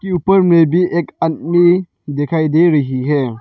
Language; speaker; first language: Hindi; non-native, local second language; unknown